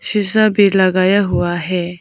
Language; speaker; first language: Hindi; non-native, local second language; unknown